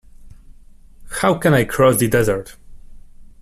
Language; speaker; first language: English; non-native, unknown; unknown